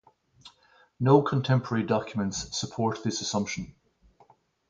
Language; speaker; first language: English; native; English